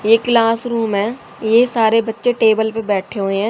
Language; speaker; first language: Hindi; native; Hindi